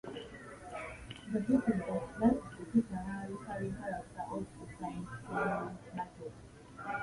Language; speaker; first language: English; native; English